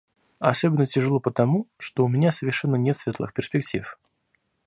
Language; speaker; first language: Russian; native; Russian